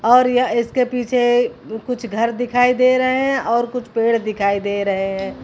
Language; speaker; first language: Hindi; native; Hindi